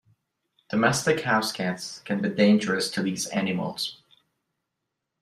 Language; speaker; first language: English; non-native, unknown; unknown